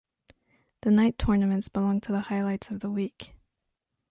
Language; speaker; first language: English; non-native, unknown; French